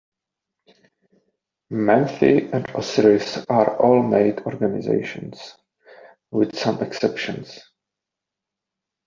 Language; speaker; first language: English; non-native, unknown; Czech